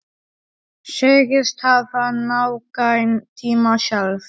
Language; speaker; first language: Icelandic; non-native, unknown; Polish